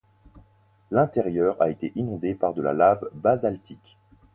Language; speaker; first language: French; native; French